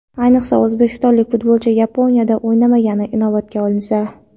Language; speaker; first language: Uzbek; non-native, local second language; Kara-Kalpak